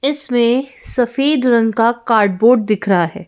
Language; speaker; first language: Hindi; native; Hindi